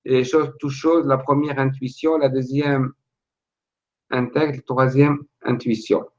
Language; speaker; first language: French; non-native, local second language; Arabic